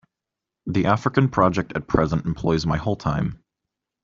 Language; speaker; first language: English; native; English